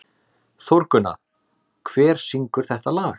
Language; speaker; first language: Icelandic; native; Icelandic